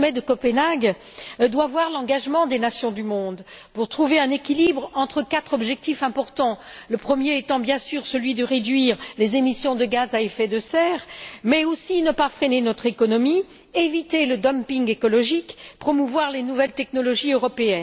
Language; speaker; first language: French; native; French